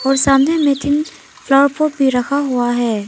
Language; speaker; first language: Hindi; non-native, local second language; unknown